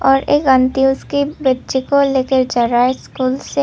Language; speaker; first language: Hindi; non-native, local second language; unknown